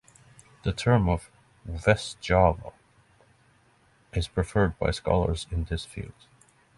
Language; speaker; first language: English; non-native, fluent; Norwegian